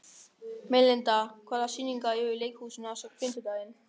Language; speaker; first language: Icelandic; non-native, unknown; German